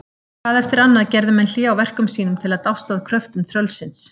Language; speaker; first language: Icelandic; native; Icelandic